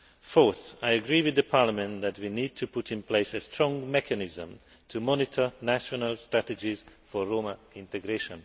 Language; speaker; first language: English; non-native, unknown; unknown